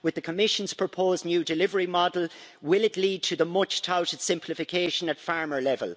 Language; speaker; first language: English; native; English